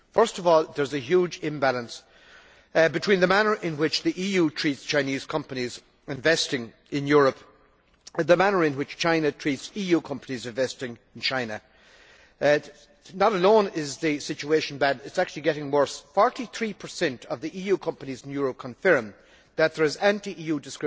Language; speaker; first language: English; native; English